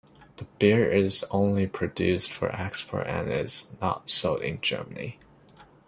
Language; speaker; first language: English; non-native, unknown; Chinese